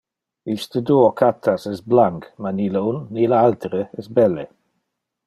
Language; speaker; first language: Interlingua; non-native, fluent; Dutch